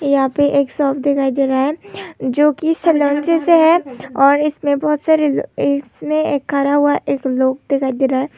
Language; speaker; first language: Hindi; non-native, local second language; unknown